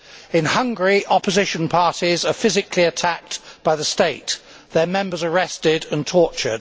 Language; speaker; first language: English; native; English